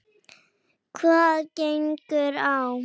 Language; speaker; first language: Icelandic; native; Icelandic